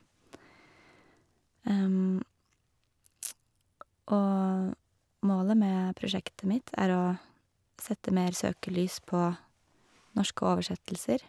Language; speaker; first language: Norwegian; native; Norwegian